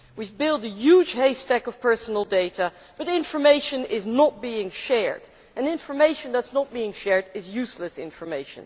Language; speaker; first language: English; non-native, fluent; Dutch